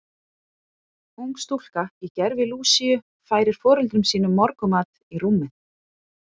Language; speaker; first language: Icelandic; native; Icelandic